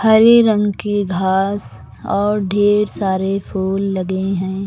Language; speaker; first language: Hindi; native; Hindi